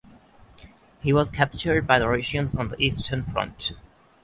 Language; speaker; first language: English; native; English